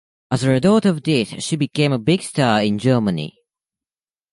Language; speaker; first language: English; native; English